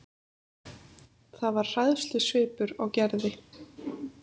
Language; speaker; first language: Icelandic; native; Icelandic